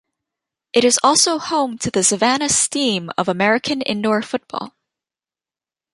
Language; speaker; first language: English; native; English